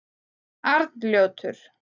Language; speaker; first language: Icelandic; native; Icelandic